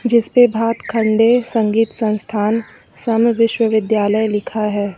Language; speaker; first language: Hindi; native; Hindi